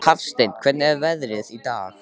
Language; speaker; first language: Icelandic; native; Icelandic